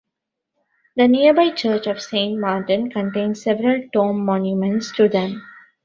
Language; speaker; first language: English; non-native, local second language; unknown